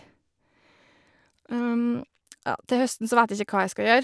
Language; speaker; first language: Norwegian; native; Norwegian